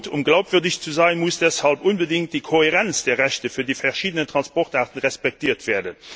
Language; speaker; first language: German; non-native, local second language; Luxembourgish